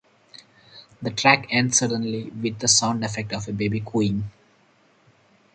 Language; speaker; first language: English; non-native, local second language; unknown